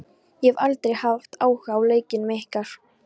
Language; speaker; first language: Icelandic; non-native, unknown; Polish